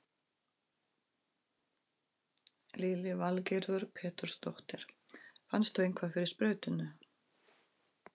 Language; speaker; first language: Icelandic; non-native, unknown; Russian